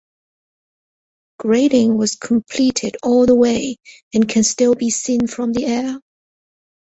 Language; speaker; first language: English; non-native, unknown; Chinese